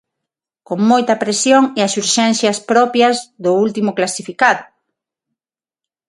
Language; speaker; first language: Galician; non-native, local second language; Spanish